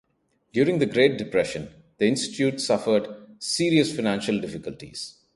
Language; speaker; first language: English; non-native, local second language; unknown